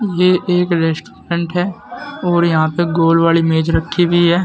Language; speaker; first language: Hindi; native; Hindi